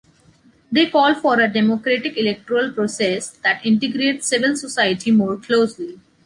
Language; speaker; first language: English; non-native, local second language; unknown